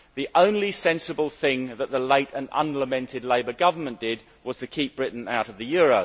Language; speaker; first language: English; native; English